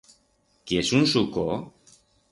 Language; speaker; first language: Aragonese; non-native, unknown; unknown